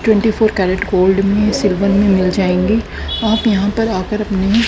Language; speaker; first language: Hindi; native; Hindi